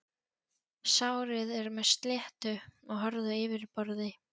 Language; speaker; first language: Icelandic; non-native, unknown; Polish